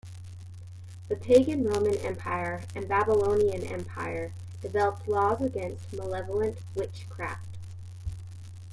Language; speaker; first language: English; native; English